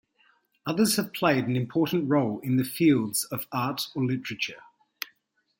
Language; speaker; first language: English; native; English